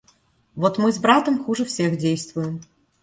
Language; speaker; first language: Russian; native; Russian